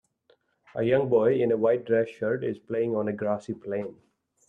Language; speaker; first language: English; non-native, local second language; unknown